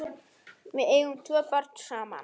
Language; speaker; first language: Icelandic; native; Icelandic